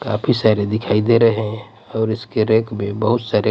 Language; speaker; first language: Hindi; non-native, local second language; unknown